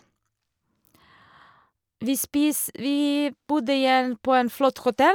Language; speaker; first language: Norwegian; non-native, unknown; Serbian